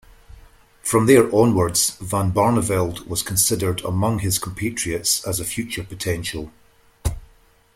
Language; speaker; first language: English; native; English